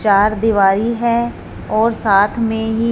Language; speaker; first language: Hindi; non-native, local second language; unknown